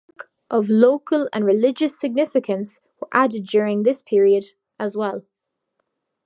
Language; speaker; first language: English; native; English